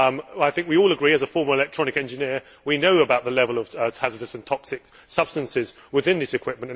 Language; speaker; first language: English; native; English